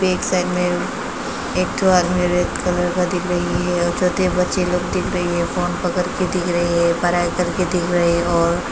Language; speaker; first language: Hindi; non-native, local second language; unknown